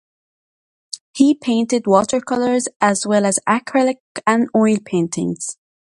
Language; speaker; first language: English; native; English